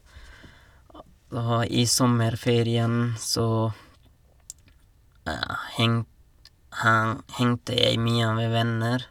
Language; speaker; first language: Norwegian; non-native, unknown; Nepali